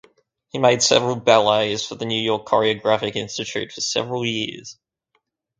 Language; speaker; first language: English; native; English